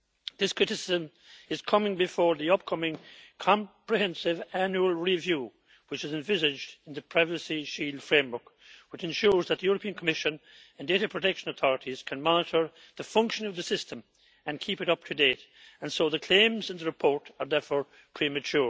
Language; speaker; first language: English; native; English